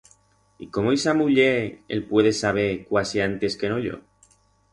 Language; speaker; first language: Aragonese; non-native, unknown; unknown